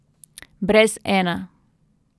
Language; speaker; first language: Slovenian; native; Slovenian